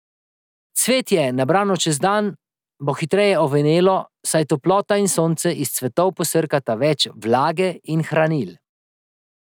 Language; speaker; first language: Slovenian; native; Slovenian